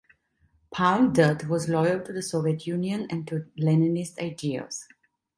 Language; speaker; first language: English; non-native, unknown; Italian